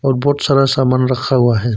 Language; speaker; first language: Hindi; non-native, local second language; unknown